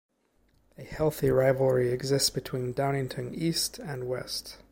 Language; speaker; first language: English; native; English